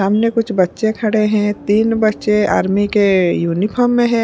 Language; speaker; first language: Hindi; non-native, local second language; Punjabi